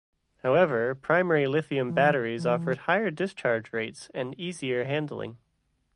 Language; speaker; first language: English; native; English